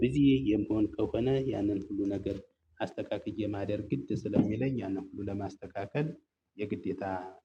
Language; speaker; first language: Amharic; native; Amharic